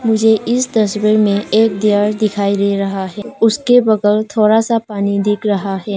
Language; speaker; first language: Hindi; non-native, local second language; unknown